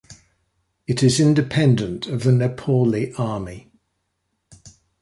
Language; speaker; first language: English; native; English